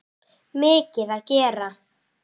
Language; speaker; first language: Icelandic; native; Icelandic